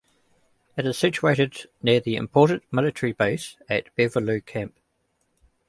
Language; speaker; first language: English; native; English